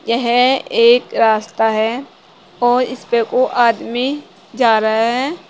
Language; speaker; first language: Hindi; native; Hindi